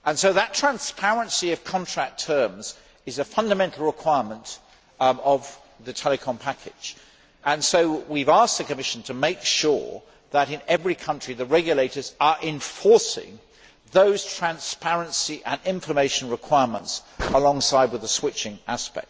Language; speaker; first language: English; native; English